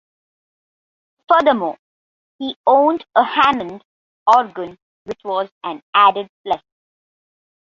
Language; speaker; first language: English; non-native, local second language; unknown